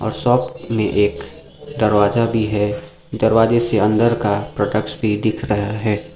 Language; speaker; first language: Hindi; non-native, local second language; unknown